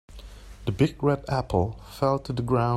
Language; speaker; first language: English; non-native, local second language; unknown